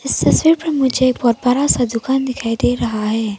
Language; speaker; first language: Hindi; non-native, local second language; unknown